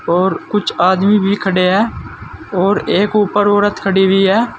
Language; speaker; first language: Hindi; native; Hindi